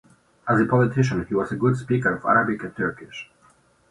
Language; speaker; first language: English; non-native, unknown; Polish